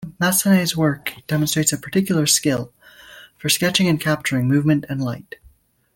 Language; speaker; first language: English; native; English